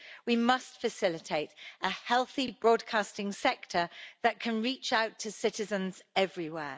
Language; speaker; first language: English; native; English